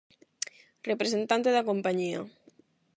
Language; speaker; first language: Galician; non-native, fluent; Spanish